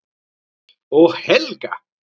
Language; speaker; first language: Icelandic; native; Icelandic